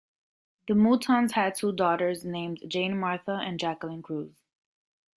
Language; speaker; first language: English; native; English